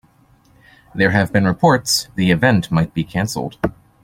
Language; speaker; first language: English; native; English